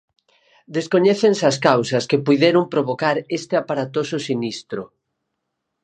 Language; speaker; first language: Galician; native; Galician